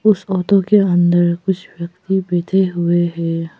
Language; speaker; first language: Hindi; non-native, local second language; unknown